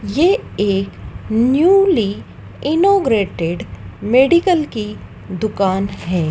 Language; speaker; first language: Hindi; native; Hindi